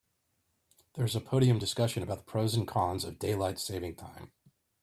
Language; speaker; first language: English; native; English